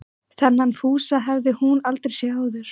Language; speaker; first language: Icelandic; native; Icelandic